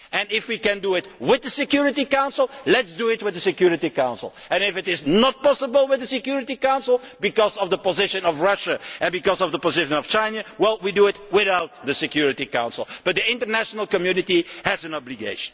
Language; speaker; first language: English; non-native, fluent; Dutch